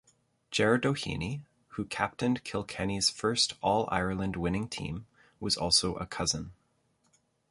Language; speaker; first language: English; native; English